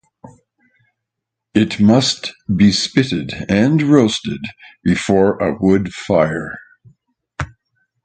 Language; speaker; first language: English; native; English